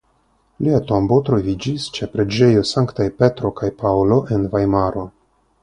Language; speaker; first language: Esperanto; non-native, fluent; Russian